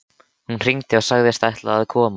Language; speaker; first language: Icelandic; native; Icelandic